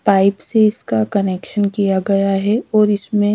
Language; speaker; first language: Hindi; native; Hindi